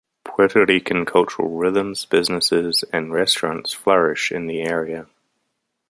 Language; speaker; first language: English; native; English